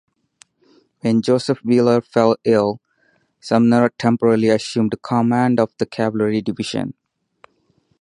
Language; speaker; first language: English; non-native, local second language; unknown